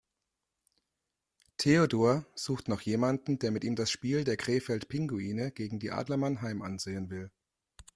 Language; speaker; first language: German; native; German